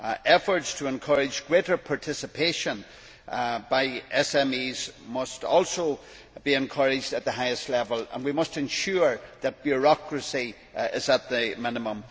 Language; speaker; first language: English; native; English